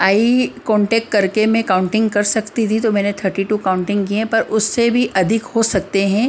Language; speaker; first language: Hindi; non-native, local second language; Punjabi